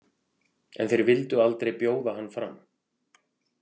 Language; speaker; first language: Icelandic; native; Icelandic